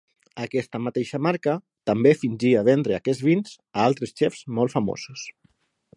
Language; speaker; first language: Catalan; non-native, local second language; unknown